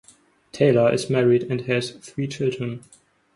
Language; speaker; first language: English; non-native, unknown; German